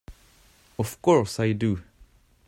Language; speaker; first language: English; non-native, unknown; French